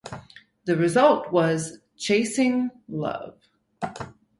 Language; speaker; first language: English; native; English